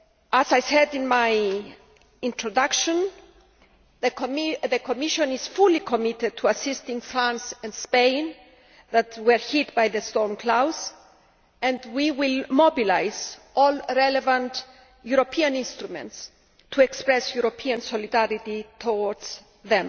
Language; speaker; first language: English; non-native, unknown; Greek